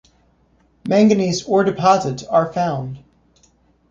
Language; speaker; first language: English; native; English